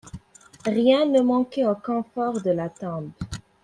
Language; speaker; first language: French; non-native, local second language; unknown